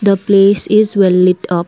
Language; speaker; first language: English; non-native, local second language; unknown